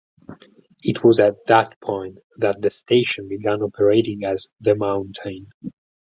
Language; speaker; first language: English; non-native, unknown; Italian